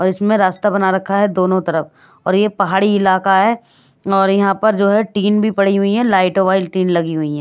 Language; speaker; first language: Hindi; non-native, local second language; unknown